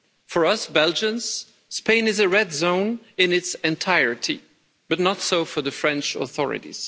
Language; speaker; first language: English; non-native, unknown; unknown